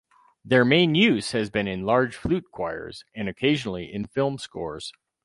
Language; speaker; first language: English; native; English